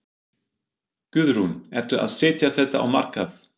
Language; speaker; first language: Icelandic; non-native, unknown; German